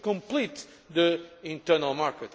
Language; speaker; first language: English; non-native, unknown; Portuguese